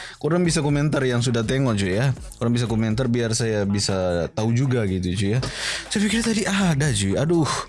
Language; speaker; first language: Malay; non-native, related language; Indonesian